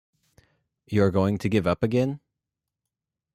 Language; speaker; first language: English; native; English